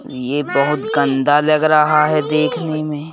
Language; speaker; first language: Hindi; native; Hindi